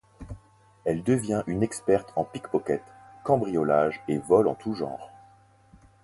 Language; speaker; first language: French; native; French